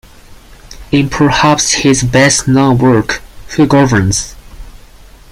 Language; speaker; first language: English; non-native, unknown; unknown